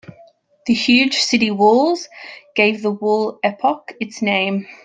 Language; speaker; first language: English; native; English